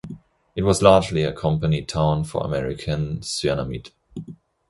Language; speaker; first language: English; non-native, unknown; German